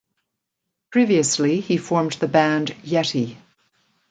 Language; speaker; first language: English; native; English